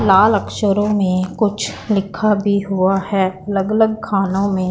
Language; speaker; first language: Hindi; non-native, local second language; Punjabi